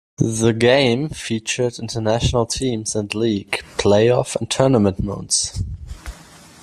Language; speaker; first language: English; non-native, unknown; German